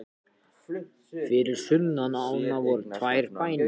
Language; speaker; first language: Icelandic; non-native, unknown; Japanese